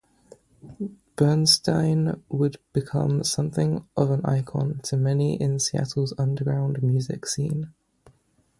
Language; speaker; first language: English; native; English